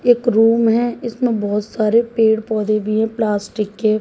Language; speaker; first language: Hindi; native; Hindi